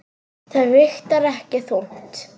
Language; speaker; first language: Icelandic; non-native, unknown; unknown